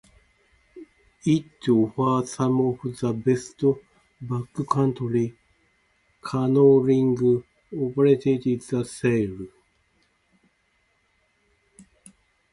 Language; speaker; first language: English; non-native, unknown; Japanese